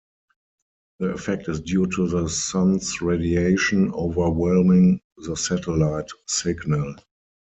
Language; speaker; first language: English; non-native, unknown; German